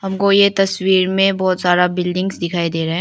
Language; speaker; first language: Hindi; non-native, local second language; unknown